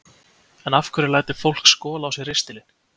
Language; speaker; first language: Icelandic; native; Icelandic